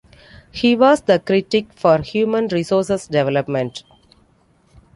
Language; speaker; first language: English; non-native, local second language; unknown